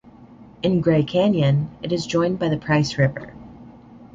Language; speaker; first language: English; native; English